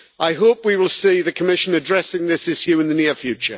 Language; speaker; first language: English; native; English